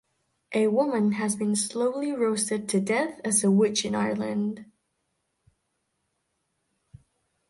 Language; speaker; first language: English; non-native, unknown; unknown